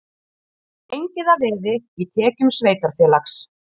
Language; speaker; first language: Icelandic; native; Icelandic